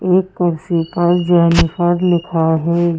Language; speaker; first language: Hindi; native; Hindi